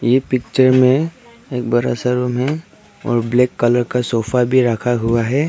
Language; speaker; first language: Hindi; non-native, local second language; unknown